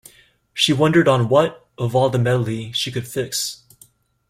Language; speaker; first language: English; native; English